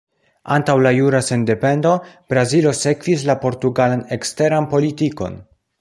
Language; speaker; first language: Esperanto; non-native, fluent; Polish